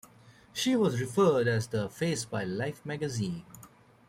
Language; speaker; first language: English; native; English